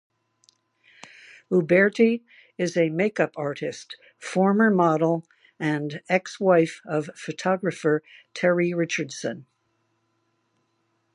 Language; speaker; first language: English; native; English